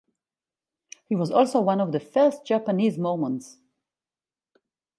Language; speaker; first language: English; non-native, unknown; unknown